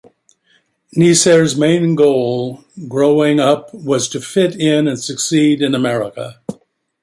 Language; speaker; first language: English; native; English